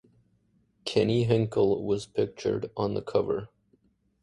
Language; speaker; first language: English; native; English